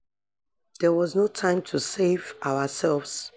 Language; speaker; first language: English; non-native, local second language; Yoruba